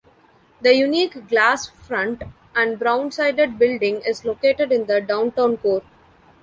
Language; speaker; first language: English; non-native, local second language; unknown